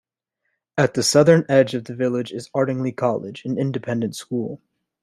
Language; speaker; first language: English; native; English